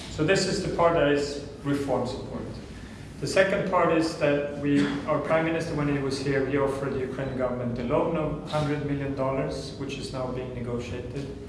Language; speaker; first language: English; non-native, fluent; Swedish